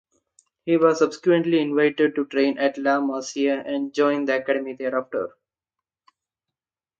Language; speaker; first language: English; non-native, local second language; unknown